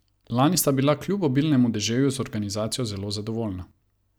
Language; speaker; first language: Slovenian; non-native, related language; Croatian